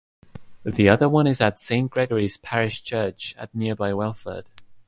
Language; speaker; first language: English; non-native, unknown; Estonian